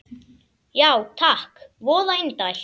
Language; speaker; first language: Icelandic; native; Icelandic